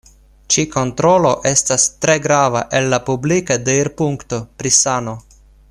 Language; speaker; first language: Esperanto; non-native, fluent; Russian